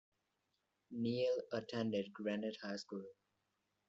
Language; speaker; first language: English; non-native, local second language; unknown